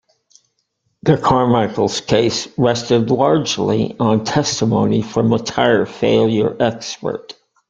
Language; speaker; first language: English; native; English